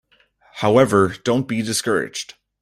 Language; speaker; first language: English; native; English